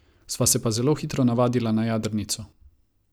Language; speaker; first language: Slovenian; non-native, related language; Croatian